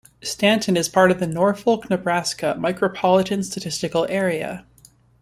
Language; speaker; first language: English; native; English